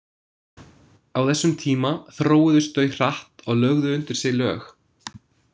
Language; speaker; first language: Icelandic; non-native, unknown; English